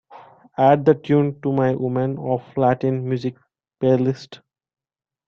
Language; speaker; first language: English; non-native, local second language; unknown